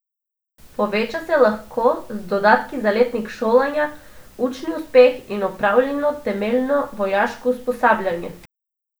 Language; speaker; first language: Slovenian; non-native, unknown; Macedonian